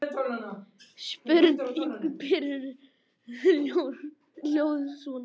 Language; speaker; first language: Icelandic; native; Icelandic